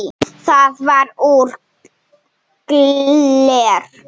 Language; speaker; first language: Icelandic; non-native, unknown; Slovenian